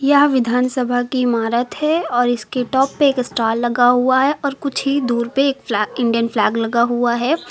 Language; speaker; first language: Hindi; native; Hindi